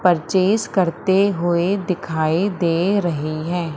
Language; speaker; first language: Hindi; native; Hindi